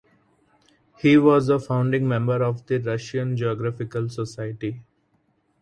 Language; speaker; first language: English; non-native, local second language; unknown